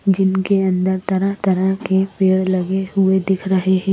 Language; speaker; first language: Hindi; native; Hindi